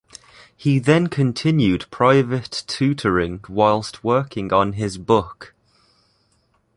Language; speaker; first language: English; native; English